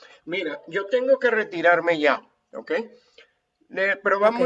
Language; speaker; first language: Spanish; native; Spanish